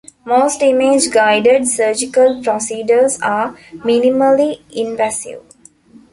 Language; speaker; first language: English; non-native, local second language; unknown